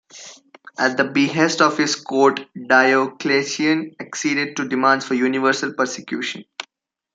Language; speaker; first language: English; non-native, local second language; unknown